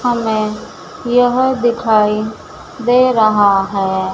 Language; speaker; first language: Hindi; native; Hindi